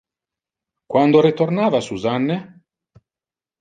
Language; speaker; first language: Interlingua; non-native, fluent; Italian